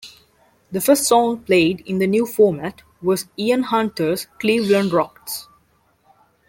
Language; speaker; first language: English; non-native, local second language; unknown